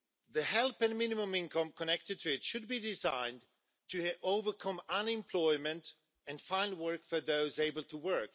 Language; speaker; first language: English; non-native, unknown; Swedish